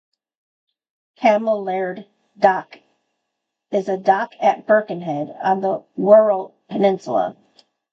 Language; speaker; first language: English; native; English